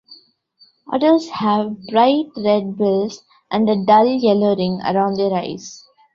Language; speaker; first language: English; non-native, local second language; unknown